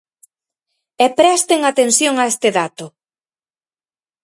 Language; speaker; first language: Galician; native; Galician